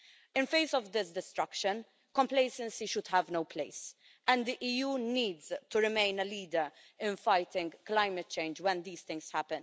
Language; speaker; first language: English; non-native, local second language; Maltese